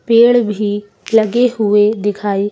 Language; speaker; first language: Hindi; native; Hindi